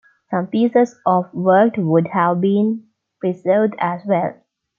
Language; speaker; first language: English; non-native, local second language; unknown